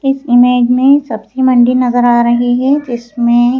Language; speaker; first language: Hindi; native; Hindi